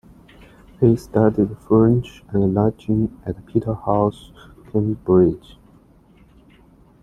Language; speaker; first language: English; non-native, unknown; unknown